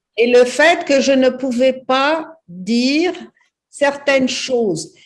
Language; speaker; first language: French; non-native, fluent; Portuguese